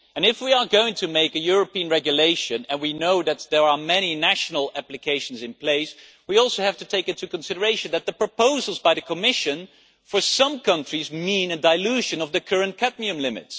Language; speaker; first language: English; non-native, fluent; Dutch